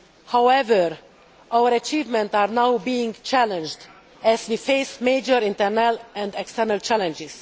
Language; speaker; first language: English; non-native, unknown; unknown